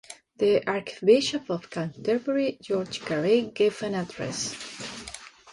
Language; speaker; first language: English; non-native, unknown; Spanish